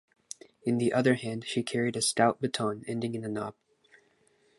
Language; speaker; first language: English; non-native, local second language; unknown